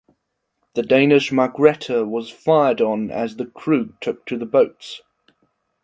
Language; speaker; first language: English; non-native, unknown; German